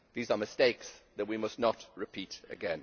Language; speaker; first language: English; native; English